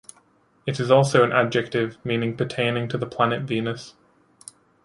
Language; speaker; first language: English; native; English